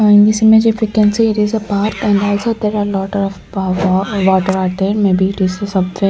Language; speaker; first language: English; non-native, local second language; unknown